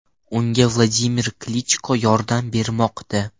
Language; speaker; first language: Uzbek; non-native, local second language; Russian